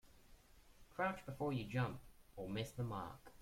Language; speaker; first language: English; native; English